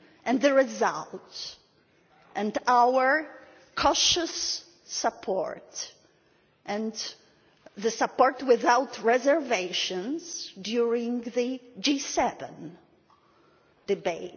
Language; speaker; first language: English; non-native, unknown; Polish